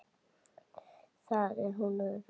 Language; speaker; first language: Icelandic; native; Icelandic